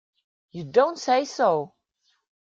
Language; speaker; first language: English; non-native, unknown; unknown